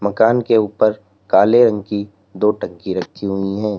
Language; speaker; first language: Hindi; native; Hindi